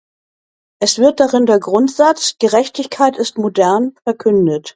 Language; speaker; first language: German; native; German